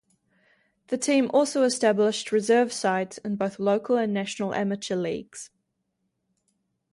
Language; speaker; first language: English; native; English